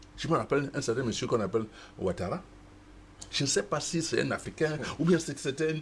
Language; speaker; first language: French; non-native, local second language; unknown